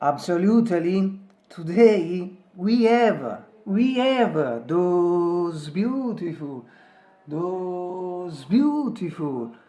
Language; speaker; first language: English; non-native, learner; Italian